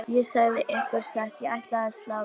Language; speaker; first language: Icelandic; non-native, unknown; Polish